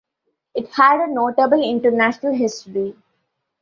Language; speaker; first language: English; non-native, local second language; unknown